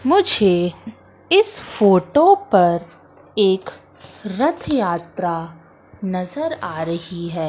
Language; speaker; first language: Hindi; native; Hindi